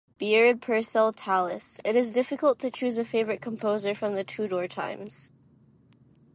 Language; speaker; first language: English; non-native, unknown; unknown